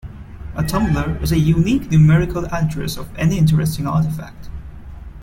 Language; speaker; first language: English; non-native, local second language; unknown